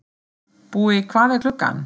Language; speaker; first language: Icelandic; non-native, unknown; German